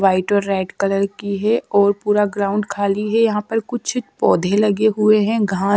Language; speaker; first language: Hindi; non-native, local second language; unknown